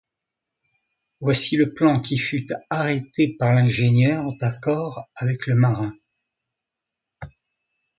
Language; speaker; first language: French; non-native, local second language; Arabic